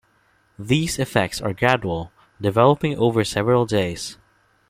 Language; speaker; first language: English; non-native, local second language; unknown